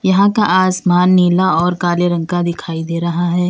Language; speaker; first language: Hindi; native; Hindi